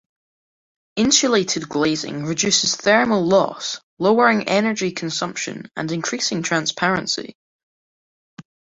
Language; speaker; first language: English; native; English